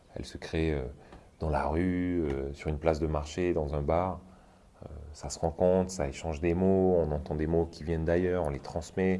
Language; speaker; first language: French; native; French